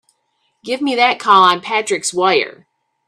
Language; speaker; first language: English; native; English